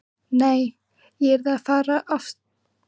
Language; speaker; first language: Icelandic; native; Icelandic